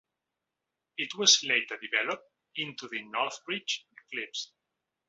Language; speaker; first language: English; non-native, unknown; Catalan